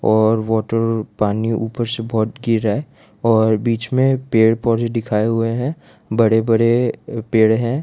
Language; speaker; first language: Hindi; non-native, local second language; Gujarati